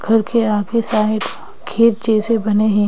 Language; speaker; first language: Hindi; native; Hindi